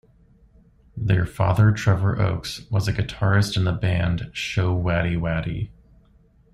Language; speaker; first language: English; native; English